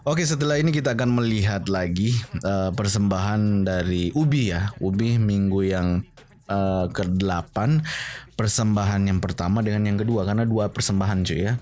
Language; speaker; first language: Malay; non-native, related language; Indonesian